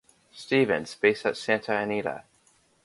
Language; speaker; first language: English; native; English